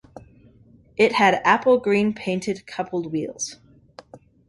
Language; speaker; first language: English; native; English